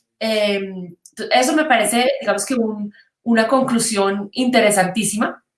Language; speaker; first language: Spanish; native; Spanish